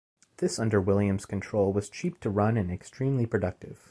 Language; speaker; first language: English; native; English